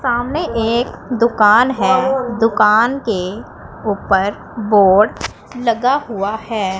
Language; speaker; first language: Hindi; non-native, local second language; Punjabi